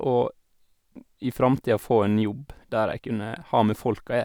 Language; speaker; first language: Norwegian; native; Norwegian